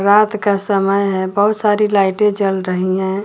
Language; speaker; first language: Hindi; native; Hindi